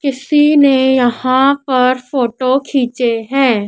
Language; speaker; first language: Hindi; native; Hindi